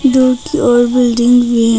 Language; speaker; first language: Hindi; non-native, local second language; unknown